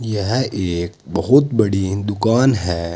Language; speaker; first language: Hindi; native; Hindi